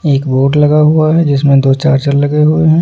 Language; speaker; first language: Hindi; non-native, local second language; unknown